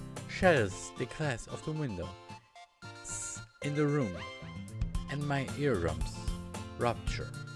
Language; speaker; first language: English; non-native, fluent; German